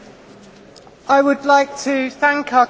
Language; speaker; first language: English; native; English